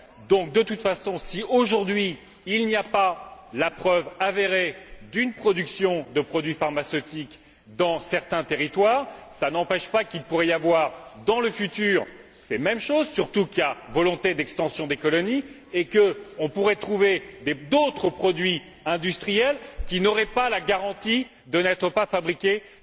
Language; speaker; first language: French; native; French